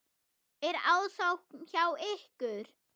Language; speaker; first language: Icelandic; non-native, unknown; German